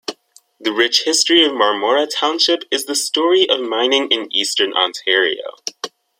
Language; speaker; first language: English; native; English